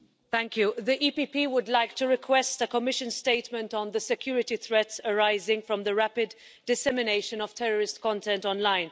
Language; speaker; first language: English; non-native, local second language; Maltese